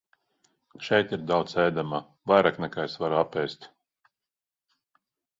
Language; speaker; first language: Latvian; non-native, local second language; Russian